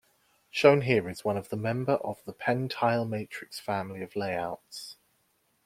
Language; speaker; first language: English; native; English